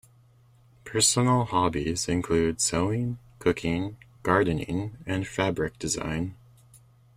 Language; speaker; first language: English; native; English